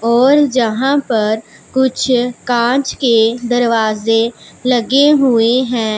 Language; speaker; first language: Hindi; non-native, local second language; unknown